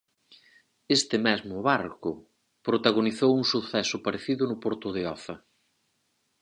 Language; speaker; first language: Galician; native; Galician